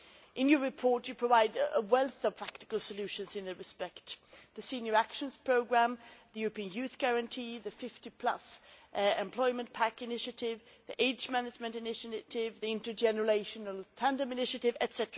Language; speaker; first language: English; non-native, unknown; Swedish